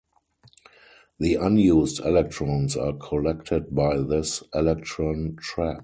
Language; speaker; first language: English; non-native, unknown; German